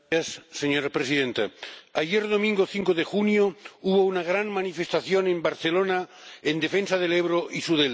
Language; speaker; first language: Spanish; non-native, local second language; Catalan